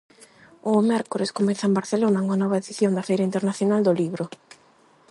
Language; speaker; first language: Galician; non-native, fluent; Spanish